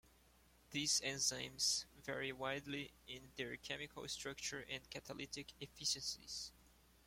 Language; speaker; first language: English; non-native, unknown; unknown